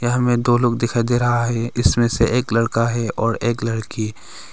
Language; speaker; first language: Hindi; non-native, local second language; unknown